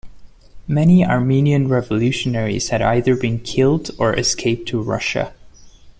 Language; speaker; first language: English; non-native, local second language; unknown